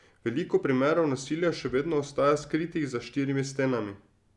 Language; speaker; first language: Slovenian; native; Slovenian